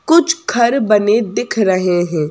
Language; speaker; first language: Hindi; native; Hindi